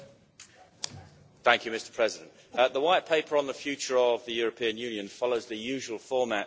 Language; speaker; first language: English; native; English